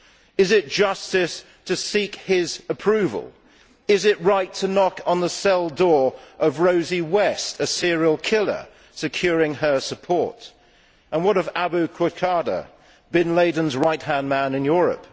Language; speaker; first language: English; native; English